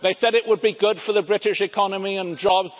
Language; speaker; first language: English; native; English